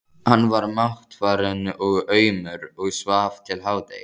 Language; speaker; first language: Icelandic; native; Icelandic